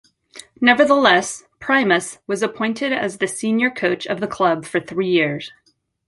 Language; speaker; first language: English; native; English